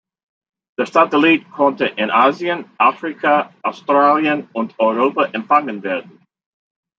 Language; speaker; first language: German; non-native, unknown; English